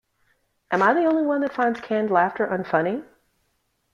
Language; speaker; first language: English; native; English